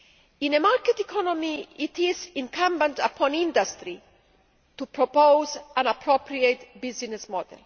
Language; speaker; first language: English; non-native, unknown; Greek